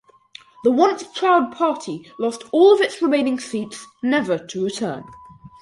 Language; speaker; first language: English; native; English